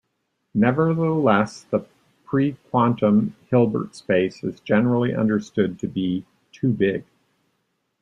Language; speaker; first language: English; native; English